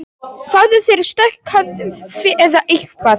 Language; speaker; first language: Icelandic; non-native, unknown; Polish